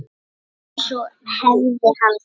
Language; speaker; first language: Icelandic; non-native, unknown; Lithuanian